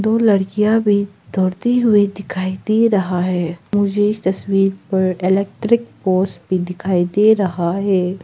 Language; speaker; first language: Hindi; non-native, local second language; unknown